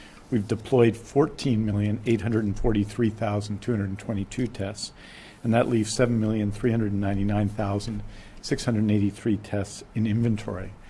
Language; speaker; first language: English; native; English